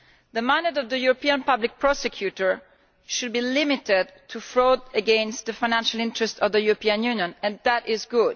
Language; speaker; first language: English; non-native, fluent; Italian